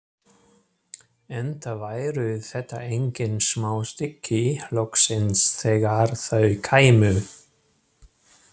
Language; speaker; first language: Icelandic; non-native, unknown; German